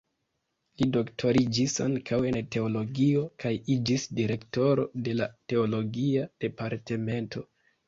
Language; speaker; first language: Esperanto; non-native, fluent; Kinyarwanda